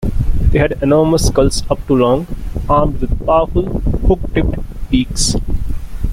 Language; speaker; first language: English; non-native, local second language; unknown